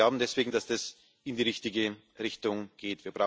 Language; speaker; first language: German; native; German